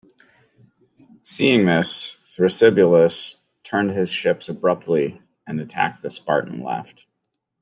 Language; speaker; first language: English; native; English